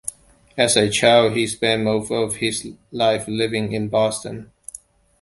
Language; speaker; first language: English; non-native, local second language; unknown